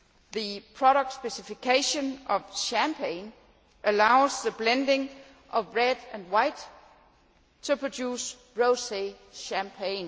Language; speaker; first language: English; non-native, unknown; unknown